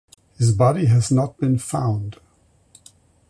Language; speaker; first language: English; non-native, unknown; German